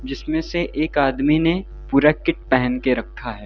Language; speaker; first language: Hindi; native; Hindi